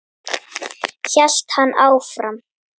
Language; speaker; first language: Icelandic; native; Icelandic